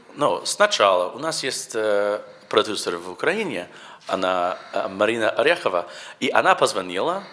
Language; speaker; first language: Russian; non-native, learner; English